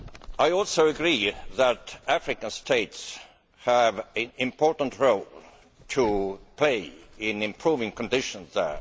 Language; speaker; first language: English; non-native, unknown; Estonian